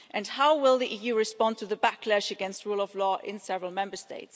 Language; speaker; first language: English; non-native, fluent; German